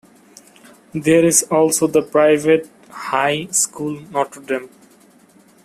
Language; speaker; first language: English; non-native, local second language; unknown